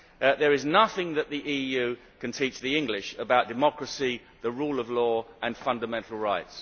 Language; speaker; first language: English; native; English